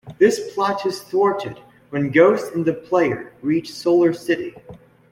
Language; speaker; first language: English; native; English